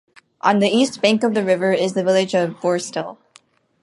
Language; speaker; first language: English; native; English